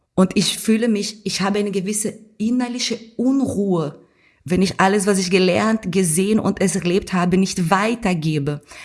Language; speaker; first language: German; non-native, fluent; Portuguese